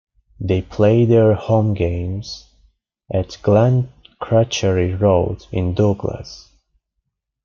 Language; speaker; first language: English; non-native, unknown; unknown